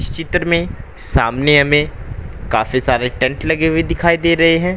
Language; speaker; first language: Hindi; native; Hindi